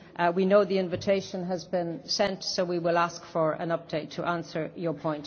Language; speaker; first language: English; native; English